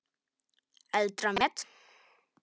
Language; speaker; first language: Icelandic; non-native, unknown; Polish